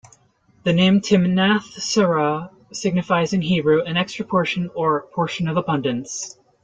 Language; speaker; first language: English; native; English